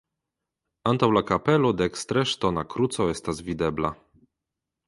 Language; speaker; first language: Esperanto; non-native, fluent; Polish